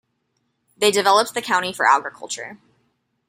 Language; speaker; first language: English; native; English